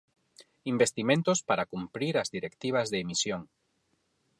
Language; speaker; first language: Galician; non-native, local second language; Spanish